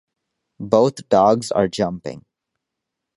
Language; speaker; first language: English; native; English